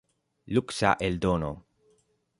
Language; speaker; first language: Esperanto; non-native, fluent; Spanish